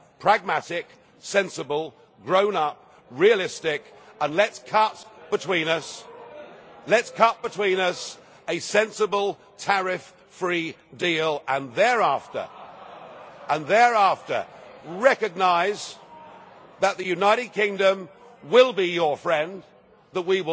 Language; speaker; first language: English; native; English